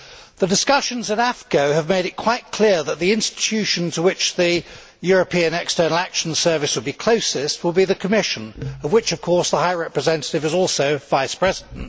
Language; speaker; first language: English; native; English